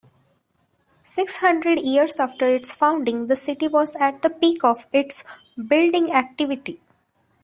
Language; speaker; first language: English; non-native, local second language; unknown